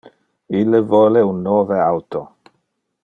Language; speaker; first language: Interlingua; non-native, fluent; Dutch